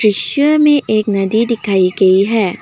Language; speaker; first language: Hindi; non-native, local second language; Assamese